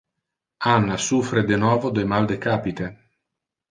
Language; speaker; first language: Interlingua; non-native, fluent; Italian